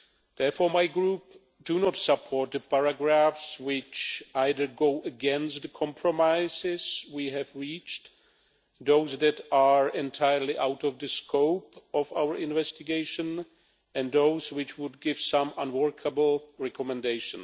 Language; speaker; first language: English; non-native, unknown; Czech